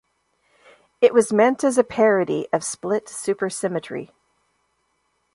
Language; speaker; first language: English; native; English